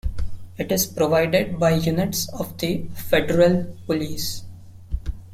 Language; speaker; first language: English; non-native, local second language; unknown